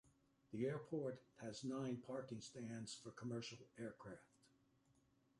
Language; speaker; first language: English; native; English